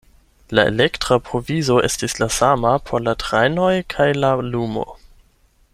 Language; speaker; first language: Esperanto; non-native, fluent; German